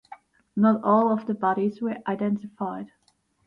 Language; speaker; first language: English; non-native, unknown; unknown